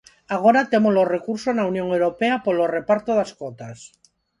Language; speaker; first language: Galician; non-native, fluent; Spanish